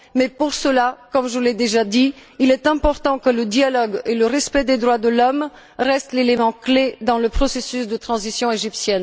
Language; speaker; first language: French; non-native, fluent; Bulgarian